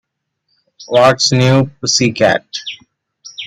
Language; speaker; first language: English; non-native, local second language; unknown